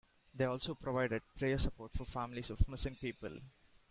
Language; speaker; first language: English; non-native, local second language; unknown